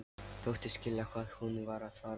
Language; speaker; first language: Icelandic; non-native, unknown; Lithuanian